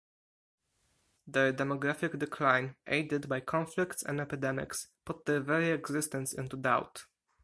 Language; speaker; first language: English; non-native, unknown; Polish